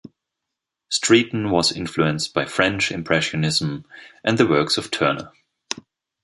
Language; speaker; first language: English; non-native, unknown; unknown